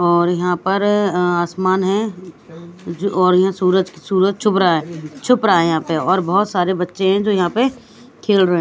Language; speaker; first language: Hindi; non-native, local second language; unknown